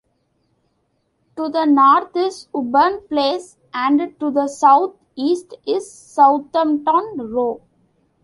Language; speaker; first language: English; non-native, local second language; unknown